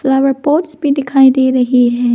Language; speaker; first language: Hindi; non-native, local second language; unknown